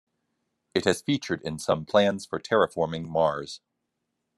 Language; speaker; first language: English; native; English